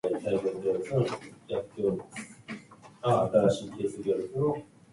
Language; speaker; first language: English; non-native, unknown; Japanese